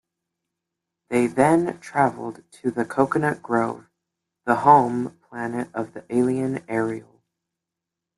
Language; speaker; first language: English; native; English